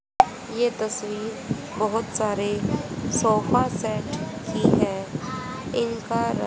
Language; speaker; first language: Hindi; native; Hindi